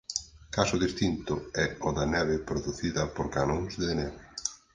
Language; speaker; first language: Galician; native; Galician